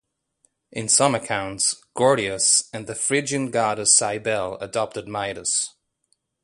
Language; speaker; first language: English; native; English